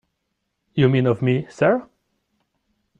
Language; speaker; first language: English; non-native, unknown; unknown